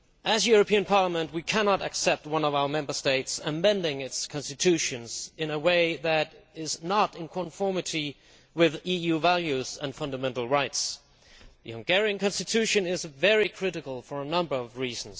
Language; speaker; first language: English; non-native, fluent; Danish